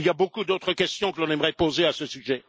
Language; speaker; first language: French; native; French